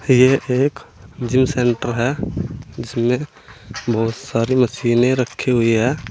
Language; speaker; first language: Hindi; native; Hindi